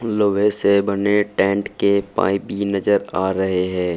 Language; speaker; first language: Hindi; native; Hindi